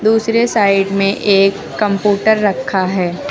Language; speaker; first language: Hindi; native; Hindi